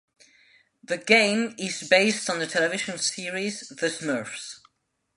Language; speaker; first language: English; non-native, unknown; Spanish